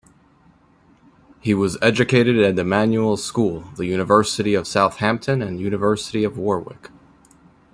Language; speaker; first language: English; native; English